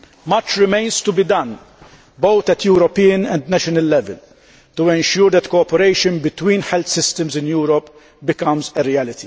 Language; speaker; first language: English; non-native, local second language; Maltese